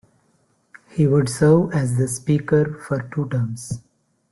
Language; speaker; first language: English; non-native, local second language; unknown